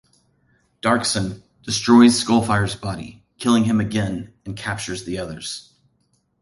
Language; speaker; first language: English; native; English